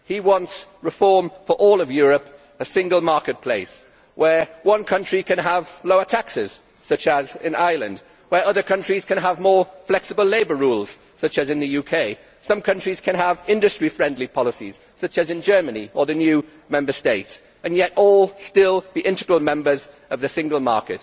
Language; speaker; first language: English; native; English